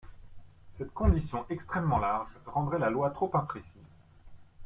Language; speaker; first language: French; non-native, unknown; English